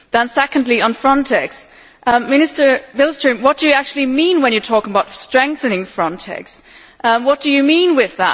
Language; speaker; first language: English; non-native, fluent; German